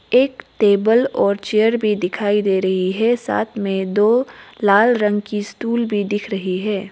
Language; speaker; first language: Hindi; non-native, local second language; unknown